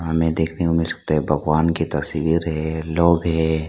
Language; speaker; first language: Hindi; non-native, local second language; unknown